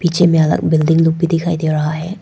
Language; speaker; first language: Hindi; non-native, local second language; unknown